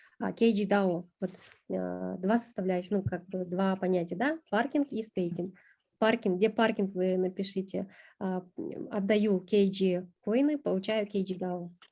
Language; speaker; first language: Russian; non-native, local second language; Kyrgyz